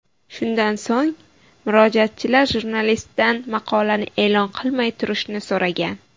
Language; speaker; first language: Uzbek; native; Uzbek